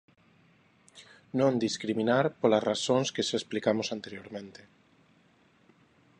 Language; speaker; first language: Galician; non-native, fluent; Spanish